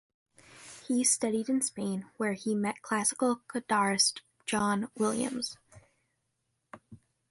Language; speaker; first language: English; native; English